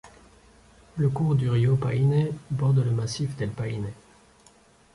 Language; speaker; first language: French; native; French